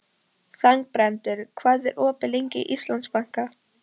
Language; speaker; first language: Icelandic; non-native, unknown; Polish